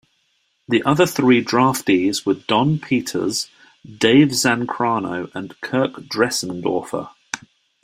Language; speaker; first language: English; native; English